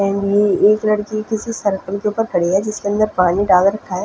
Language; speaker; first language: Hindi; non-native, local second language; Punjabi